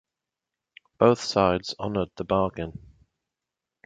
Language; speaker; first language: English; native; English